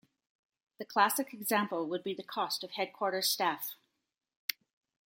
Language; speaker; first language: English; native; English